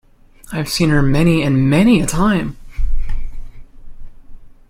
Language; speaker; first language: English; native; English